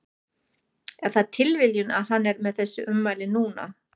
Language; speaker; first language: Icelandic; non-native, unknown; German